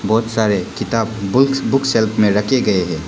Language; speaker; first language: Hindi; non-native, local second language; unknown